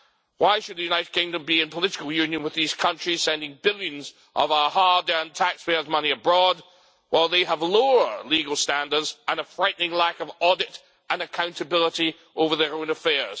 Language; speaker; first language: English; native; English